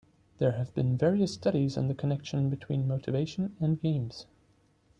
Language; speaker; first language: English; non-native, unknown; German